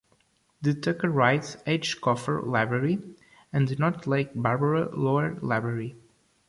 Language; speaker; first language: English; non-native, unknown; Portuguese